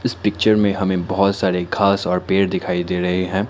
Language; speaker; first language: Hindi; non-native, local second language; Assamese